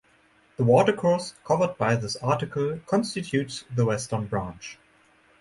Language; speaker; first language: English; non-native, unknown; German